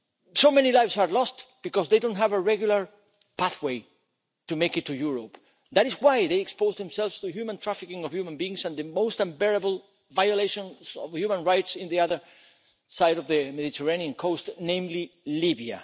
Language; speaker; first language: English; non-native, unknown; Spanish